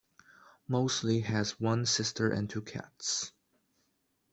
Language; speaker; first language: English; non-native, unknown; Chinese